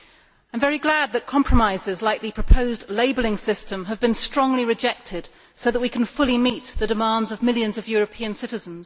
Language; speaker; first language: English; native; English